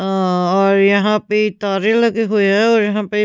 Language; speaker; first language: Hindi; non-native, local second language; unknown